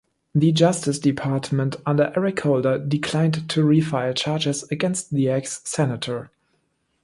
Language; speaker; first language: English; non-native, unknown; German